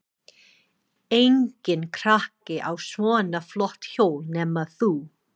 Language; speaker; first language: Icelandic; non-native, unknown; English